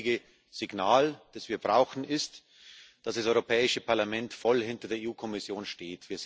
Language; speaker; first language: German; native; German